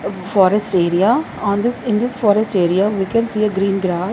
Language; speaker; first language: English; non-native, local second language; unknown